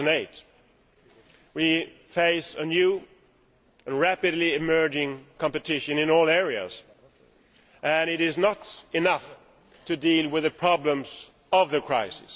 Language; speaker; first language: English; non-native, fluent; Swedish